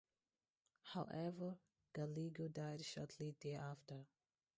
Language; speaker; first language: English; non-native, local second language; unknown